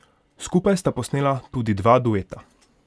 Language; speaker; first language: Slovenian; non-native, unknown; Hungarian